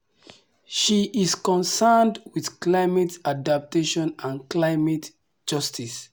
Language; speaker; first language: English; non-native, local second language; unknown